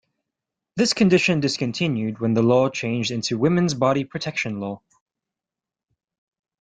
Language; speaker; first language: English; non-native, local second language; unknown